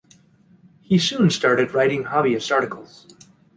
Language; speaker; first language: English; native; English